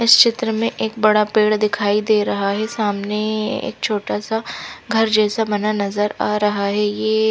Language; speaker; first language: Hindi; non-native, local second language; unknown